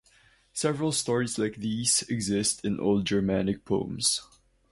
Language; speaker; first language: English; non-native, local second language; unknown